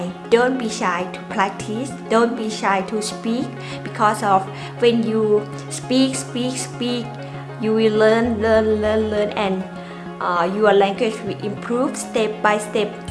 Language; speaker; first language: English; non-native, learner; Thai